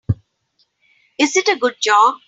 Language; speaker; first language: English; non-native, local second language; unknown